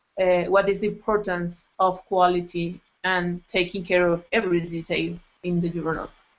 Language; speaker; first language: English; non-native, fluent; Spanish